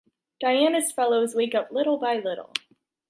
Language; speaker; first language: English; native; English